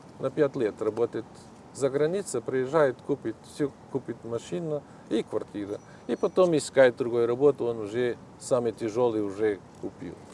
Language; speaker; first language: Russian; non-native, learner; Portuguese